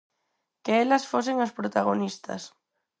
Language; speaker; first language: Galician; non-native, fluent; Spanish